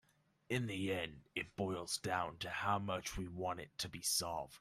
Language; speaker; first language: English; native; English